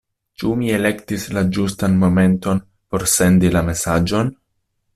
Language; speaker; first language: Esperanto; non-native, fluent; Italian